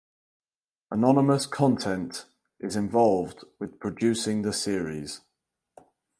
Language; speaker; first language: English; native; English